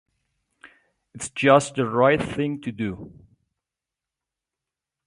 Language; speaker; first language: English; native; English